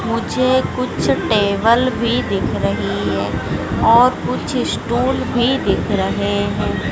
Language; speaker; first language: Hindi; native; Hindi